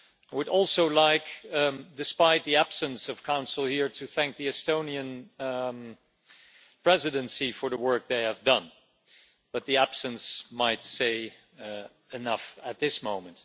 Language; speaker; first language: English; non-native, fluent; Dutch